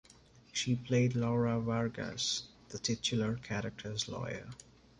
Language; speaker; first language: English; non-native, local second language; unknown